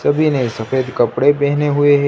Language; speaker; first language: Hindi; non-native, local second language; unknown